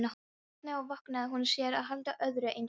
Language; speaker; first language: Icelandic; non-native, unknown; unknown